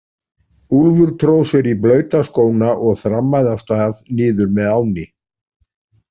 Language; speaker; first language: Icelandic; native; Icelandic